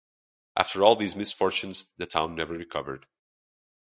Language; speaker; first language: English; non-native, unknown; Portuguese